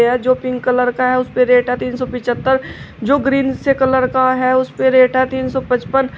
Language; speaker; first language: Hindi; native; Hindi